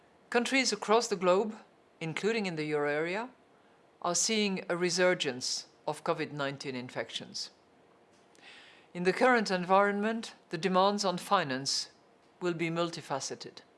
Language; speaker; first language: English; non-native, fluent; French